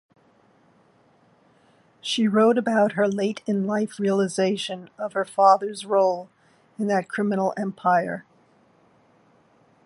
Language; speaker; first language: English; native; English